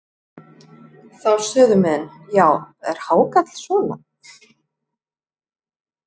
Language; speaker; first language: Icelandic; non-native, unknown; French